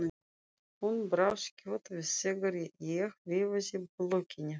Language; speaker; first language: Icelandic; non-native, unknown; Russian